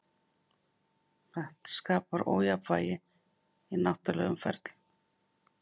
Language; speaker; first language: Icelandic; native; Icelandic